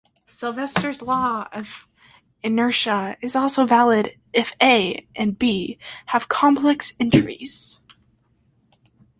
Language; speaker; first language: English; native; English